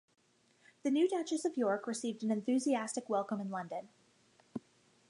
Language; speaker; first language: English; native; English